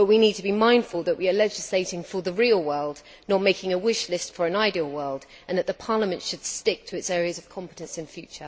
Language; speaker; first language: English; native; English